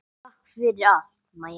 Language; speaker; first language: Icelandic; non-native, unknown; English